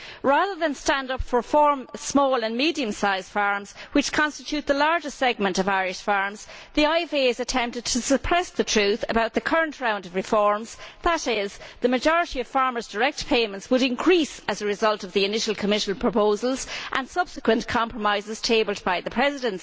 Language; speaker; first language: English; native; English